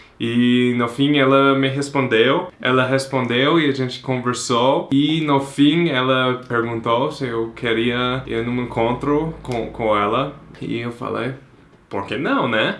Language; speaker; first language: Portuguese; non-native, fluent; English